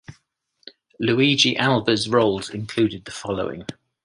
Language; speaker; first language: English; native; English